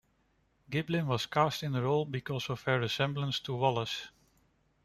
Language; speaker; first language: English; non-native, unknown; Dutch